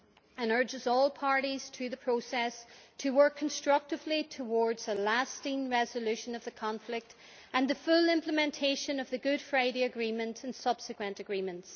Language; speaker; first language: English; native; English